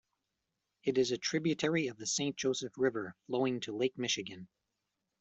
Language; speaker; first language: English; native; English